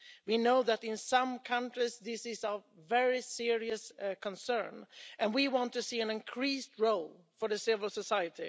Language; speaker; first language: English; non-native, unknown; Swedish